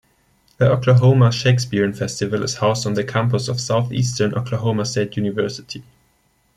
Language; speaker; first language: English; non-native, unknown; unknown